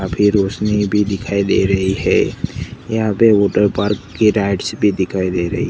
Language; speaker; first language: Hindi; non-native, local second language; Gujarati